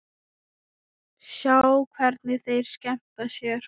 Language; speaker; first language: Icelandic; non-native, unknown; Thai